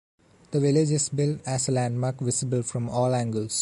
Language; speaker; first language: English; non-native, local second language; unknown